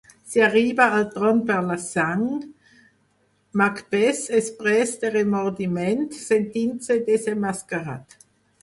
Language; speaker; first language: Catalan; non-native, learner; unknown